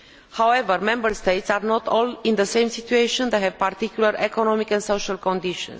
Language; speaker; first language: English; non-native, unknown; Romanian